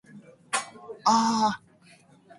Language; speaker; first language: English; native; English